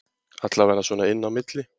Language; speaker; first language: Icelandic; native; Icelandic